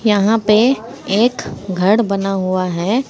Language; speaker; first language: Hindi; native; Hindi